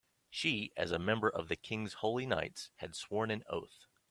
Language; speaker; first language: English; native; English